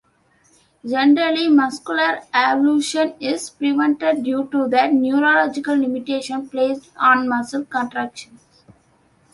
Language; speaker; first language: English; non-native, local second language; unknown